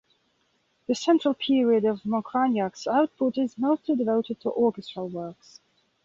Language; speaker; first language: English; non-native, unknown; Belarusian